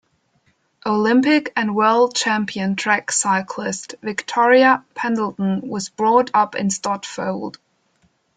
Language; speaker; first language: English; non-native, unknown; German